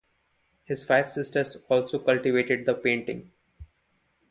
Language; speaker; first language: English; non-native, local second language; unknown